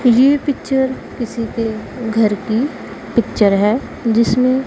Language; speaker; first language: Hindi; non-native, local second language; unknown